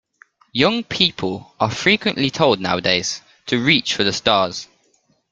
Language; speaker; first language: English; native; English